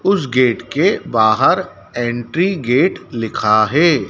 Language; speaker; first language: Hindi; native; Hindi